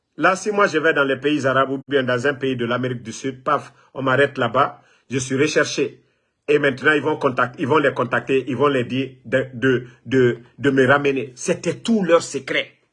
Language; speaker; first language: French; non-native, local second language; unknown